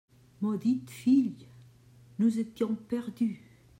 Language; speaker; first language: French; non-native, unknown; Catalan